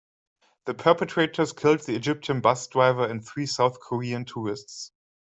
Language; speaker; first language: English; non-native, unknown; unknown